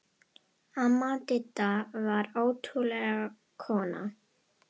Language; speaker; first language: Icelandic; non-native, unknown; Indonesian